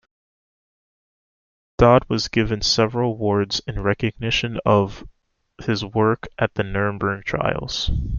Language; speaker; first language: English; native; English